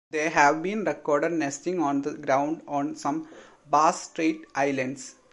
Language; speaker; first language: English; non-native, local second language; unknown